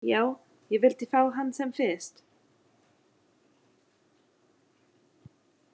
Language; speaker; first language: Icelandic; non-native, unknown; English